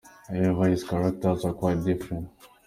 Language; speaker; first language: English; non-native, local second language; Kinyarwanda